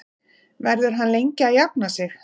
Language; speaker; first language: Icelandic; native; Icelandic